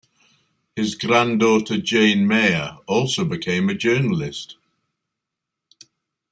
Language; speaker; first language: English; native; English